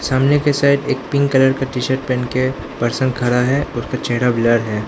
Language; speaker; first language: Hindi; non-native, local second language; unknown